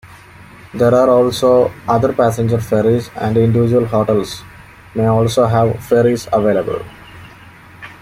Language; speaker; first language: English; non-native, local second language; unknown